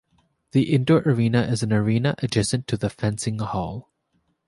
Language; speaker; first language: English; native; English